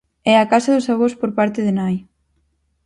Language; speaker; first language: Galician; native; Galician